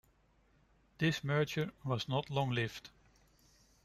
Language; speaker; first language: English; non-native, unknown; Dutch